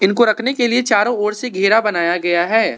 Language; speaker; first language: Hindi; non-native, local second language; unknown